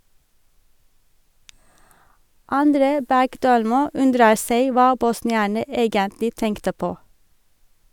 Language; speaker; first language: Norwegian; non-native, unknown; Turkish